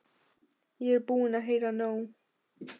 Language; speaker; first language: Icelandic; non-native, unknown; Albanian